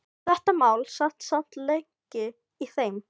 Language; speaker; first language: Icelandic; non-native, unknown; Filipino